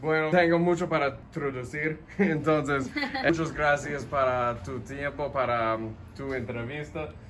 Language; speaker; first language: Spanish; non-native, learner; English